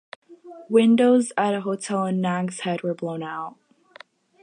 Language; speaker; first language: English; native; English